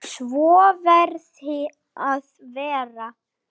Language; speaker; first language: Icelandic; native; Icelandic